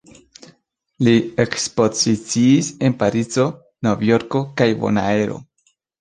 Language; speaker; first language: Esperanto; non-native, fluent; Spanish